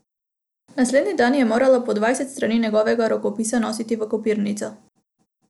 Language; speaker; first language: Slovenian; non-native, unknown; Macedonian